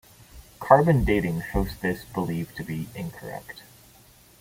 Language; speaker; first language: English; non-native, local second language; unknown